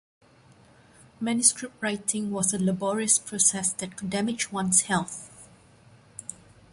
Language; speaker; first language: English; non-native, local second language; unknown